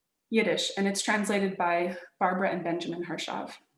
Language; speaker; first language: English; native; English